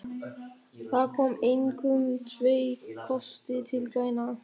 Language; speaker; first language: Icelandic; non-native, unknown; German